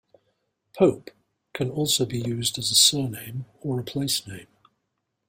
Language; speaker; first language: English; non-native, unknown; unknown